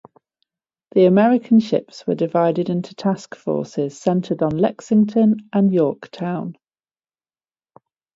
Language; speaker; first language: English; native; English